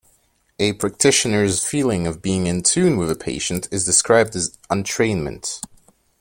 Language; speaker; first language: English; non-native, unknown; French